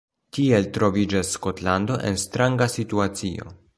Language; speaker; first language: Esperanto; non-native, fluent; Polish